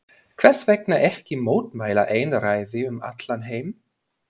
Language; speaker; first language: Icelandic; non-native, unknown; German